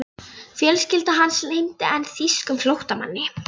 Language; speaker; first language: Icelandic; non-native, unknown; Polish